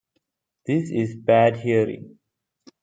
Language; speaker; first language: English; non-native, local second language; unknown